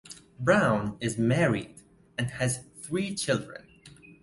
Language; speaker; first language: English; non-native, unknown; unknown